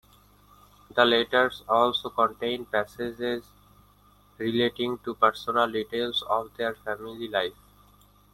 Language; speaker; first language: English; non-native, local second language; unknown